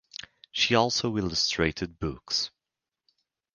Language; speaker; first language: English; native; English